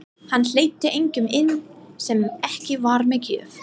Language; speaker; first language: Icelandic; non-native, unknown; English